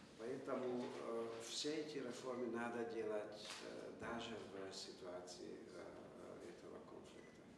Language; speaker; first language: Russian; non-native, fluent; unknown